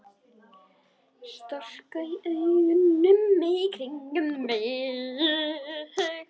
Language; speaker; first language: Icelandic; native; Icelandic